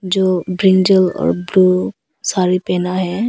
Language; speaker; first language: Hindi; early bilingual, other home language; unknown